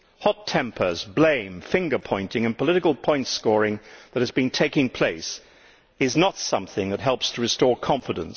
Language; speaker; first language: English; native; English